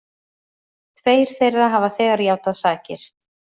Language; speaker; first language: Icelandic; native; Icelandic